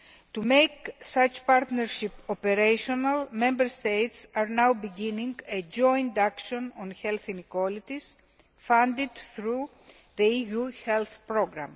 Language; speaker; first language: English; non-native, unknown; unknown